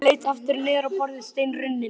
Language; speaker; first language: Icelandic; native; Icelandic